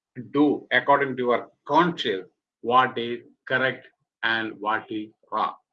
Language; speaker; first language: English; non-native, local second language; Malayalam